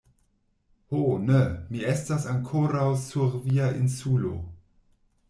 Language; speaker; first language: Esperanto; non-native, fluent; German